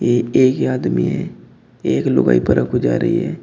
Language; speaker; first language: Hindi; native; Hindi